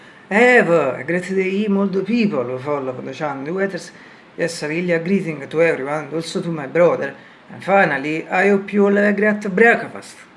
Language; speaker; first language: English; non-native, learner; Italian